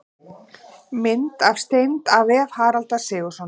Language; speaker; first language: Icelandic; native; Icelandic